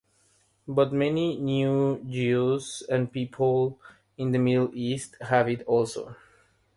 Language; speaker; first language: English; non-native, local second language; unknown